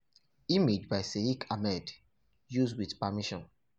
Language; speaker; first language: English; non-native, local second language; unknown